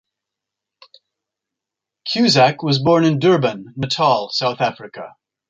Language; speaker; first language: English; non-native, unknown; Spanish